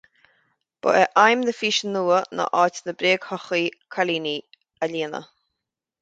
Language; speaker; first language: Irish; native; Irish